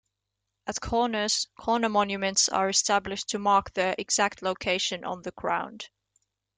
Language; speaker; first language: English; native; English